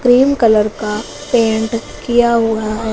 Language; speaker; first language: Hindi; non-native, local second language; Punjabi